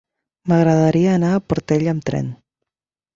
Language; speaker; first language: Catalan; non-native, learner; Spanish